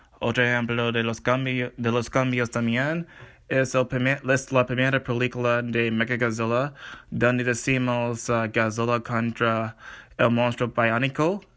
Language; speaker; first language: Spanish; non-native, learner; English